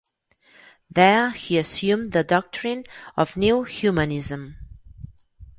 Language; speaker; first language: English; non-native, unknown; Catalan